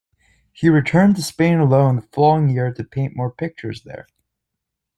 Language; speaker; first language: English; native; English